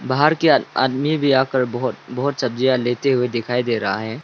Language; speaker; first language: Hindi; non-native, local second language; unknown